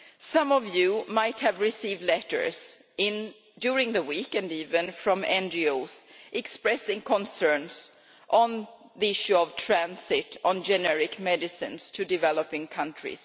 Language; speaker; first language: English; non-native, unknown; Swedish